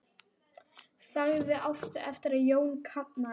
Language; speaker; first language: Icelandic; non-native, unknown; German